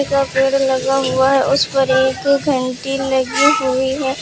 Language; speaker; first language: Hindi; native; Hindi